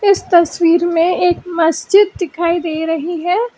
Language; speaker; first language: Hindi; non-native, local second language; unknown